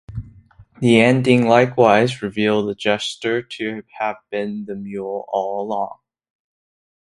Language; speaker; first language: English; non-native, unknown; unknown